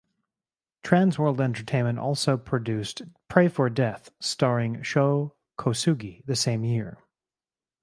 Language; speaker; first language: English; native; English